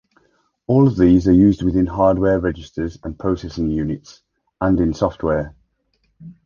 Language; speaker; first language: English; native; English